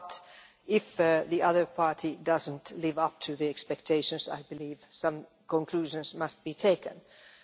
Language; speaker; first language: English; non-native, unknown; Finnish